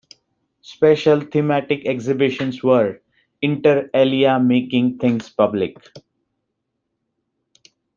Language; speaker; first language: English; non-native, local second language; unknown